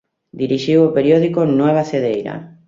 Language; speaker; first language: Galician; native; Galician